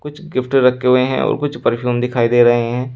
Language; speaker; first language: Hindi; native; Hindi